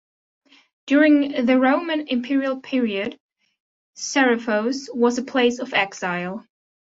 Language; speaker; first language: English; non-native, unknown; German